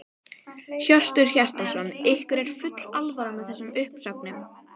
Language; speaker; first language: Icelandic; native; Icelandic